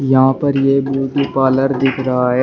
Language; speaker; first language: Hindi; native; Hindi